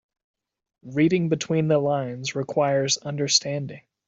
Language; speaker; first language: English; native; English